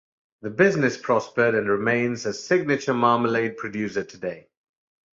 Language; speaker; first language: English; non-native, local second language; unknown